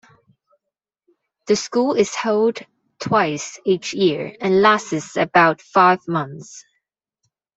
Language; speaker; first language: English; non-native, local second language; Cantonese